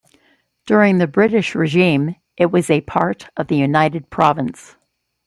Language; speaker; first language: English; native; English